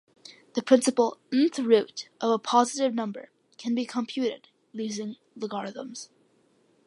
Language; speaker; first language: English; early bilingual, other home language; Malayalam